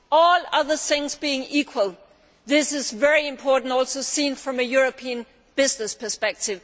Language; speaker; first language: English; non-native, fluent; Danish